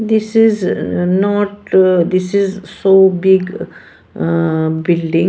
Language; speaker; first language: English; non-native, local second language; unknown